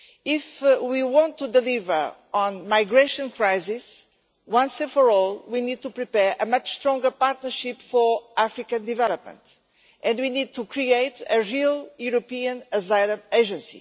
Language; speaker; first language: English; non-native, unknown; Portuguese